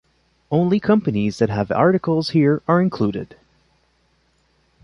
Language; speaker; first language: English; non-native, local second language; French